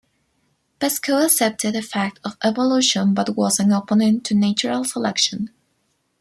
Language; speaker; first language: English; non-native, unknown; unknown